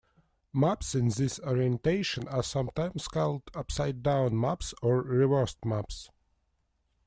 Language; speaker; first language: English; non-native, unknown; Russian